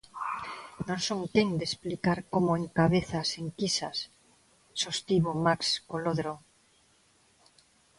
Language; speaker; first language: Galician; non-native, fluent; Spanish